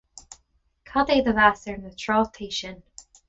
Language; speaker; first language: Irish; non-native, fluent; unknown